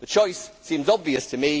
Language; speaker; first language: English; native; English